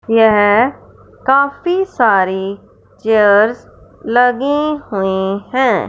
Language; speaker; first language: Hindi; non-native, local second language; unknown